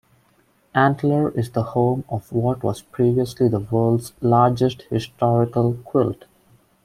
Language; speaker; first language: English; non-native, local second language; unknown